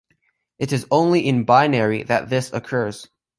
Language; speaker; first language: English; native; English